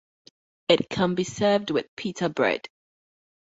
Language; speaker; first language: English; native; English